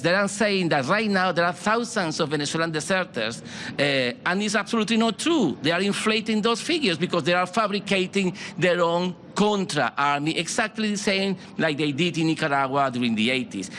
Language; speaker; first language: English; non-native, fluent; Spanish